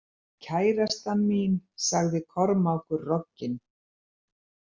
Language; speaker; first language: Icelandic; native; Icelandic